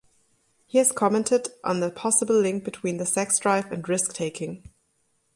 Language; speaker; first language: English; non-native, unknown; German